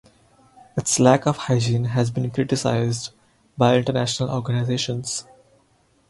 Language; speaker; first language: English; non-native, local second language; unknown